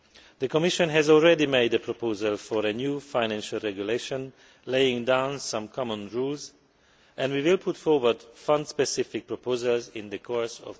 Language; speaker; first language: English; non-native, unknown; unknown